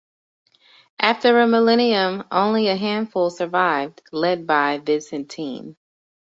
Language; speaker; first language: English; native; English